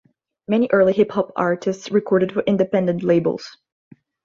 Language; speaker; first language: English; non-native, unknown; Portuguese